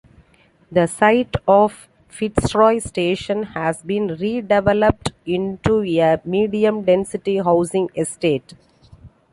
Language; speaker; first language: English; non-native, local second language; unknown